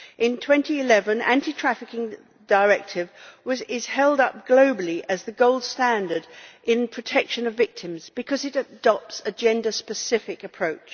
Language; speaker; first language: English; native; English